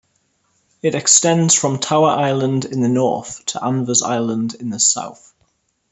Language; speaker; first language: English; native; English